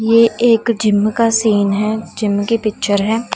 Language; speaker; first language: Hindi; non-native, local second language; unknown